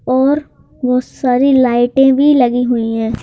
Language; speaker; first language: Hindi; native; Hindi